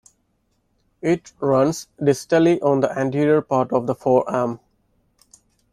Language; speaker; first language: English; non-native, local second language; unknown